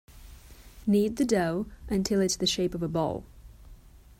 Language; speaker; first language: English; non-native, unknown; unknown